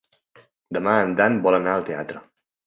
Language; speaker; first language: Catalan; native; Catalan